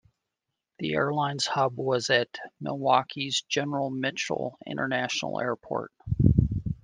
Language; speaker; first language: English; native; English